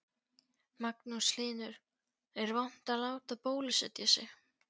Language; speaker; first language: Icelandic; non-native, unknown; Polish